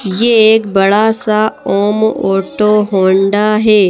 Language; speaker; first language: Hindi; native; Hindi